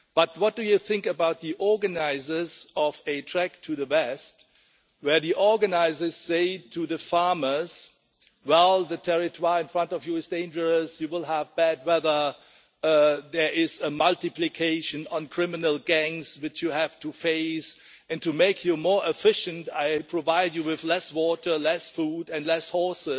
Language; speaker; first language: English; non-native, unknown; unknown